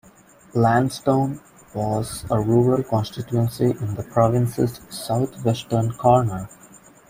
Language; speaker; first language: English; non-native, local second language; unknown